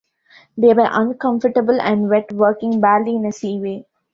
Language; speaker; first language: English; non-native, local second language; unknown